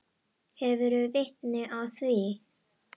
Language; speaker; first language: Icelandic; non-native, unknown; Indonesian